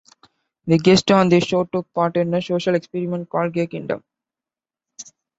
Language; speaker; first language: English; non-native, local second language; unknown